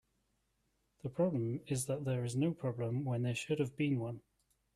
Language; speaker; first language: English; native; English